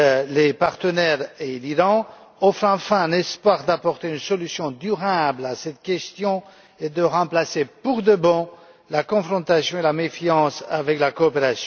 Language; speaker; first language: French; non-native, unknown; Romanian